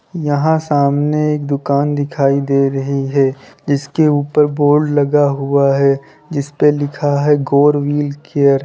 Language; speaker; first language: Hindi; native; Hindi